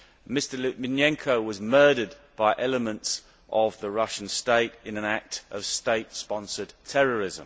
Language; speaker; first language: English; native; English